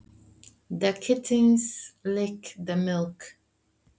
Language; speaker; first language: Icelandic; non-native, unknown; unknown